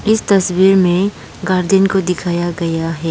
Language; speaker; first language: Hindi; early bilingual, other home language; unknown